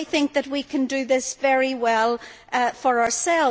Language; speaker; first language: English; native; English